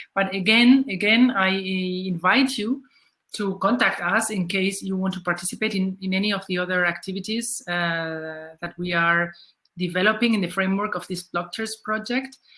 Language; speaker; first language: English; non-native, fluent; Spanish